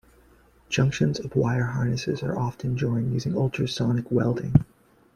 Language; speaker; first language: English; native; English